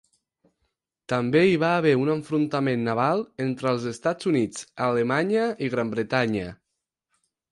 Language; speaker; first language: Catalan; non-native, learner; Spanish